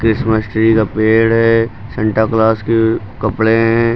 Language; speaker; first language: Hindi; native; Hindi